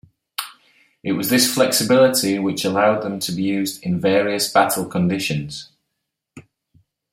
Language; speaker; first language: English; native; English